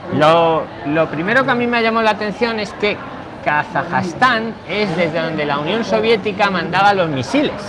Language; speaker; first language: Spanish; native; Spanish